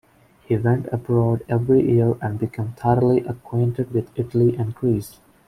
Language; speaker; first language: English; non-native, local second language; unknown